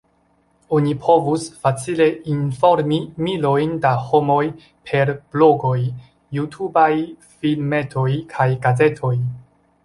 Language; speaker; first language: Esperanto; non-native, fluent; Chinese